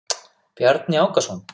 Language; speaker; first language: Icelandic; native; Icelandic